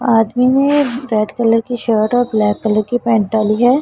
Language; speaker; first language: Hindi; non-native, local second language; Punjabi